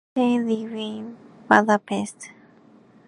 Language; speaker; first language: English; non-native, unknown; Japanese